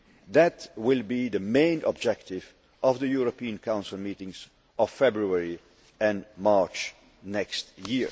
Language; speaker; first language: English; non-native, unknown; Dutch